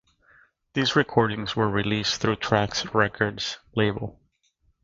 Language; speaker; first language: English; native; English